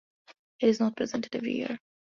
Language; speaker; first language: English; non-native, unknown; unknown